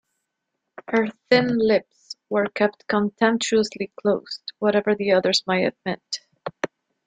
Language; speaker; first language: English; non-native, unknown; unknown